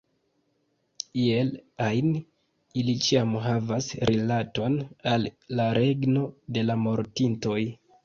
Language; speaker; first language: Esperanto; non-native, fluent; Kinyarwanda